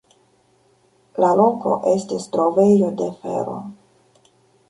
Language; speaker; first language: Esperanto; non-native, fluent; Russian